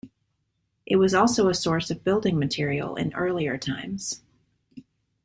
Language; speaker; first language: English; native; English